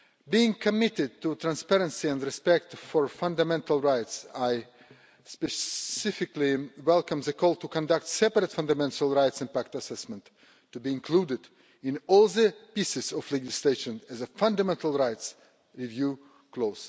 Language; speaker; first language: English; non-native, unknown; Russian